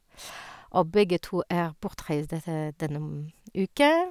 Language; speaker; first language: Norwegian; non-native, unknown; French